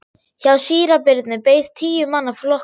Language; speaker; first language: Icelandic; non-native, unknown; German